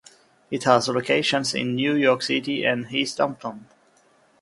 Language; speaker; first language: English; non-native, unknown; French